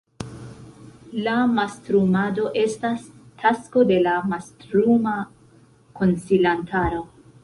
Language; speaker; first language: Esperanto; non-native, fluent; Central Kurdish